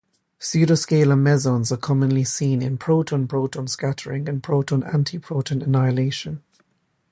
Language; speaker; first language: English; native; English